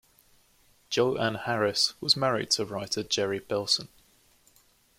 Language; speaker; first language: English; native; English